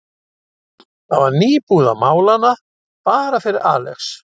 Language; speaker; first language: Icelandic; native; Icelandic